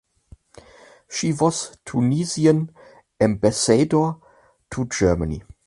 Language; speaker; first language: English; non-native, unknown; German